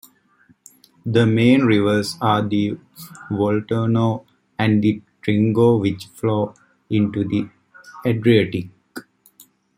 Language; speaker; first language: English; native; English